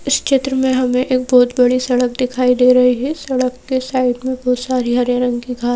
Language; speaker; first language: Hindi; native; Hindi